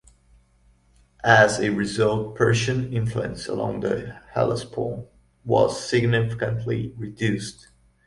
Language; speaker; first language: English; non-native, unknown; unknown